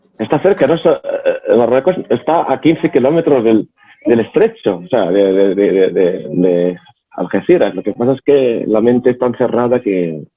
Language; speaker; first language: Spanish; non-native, fluent; Arabic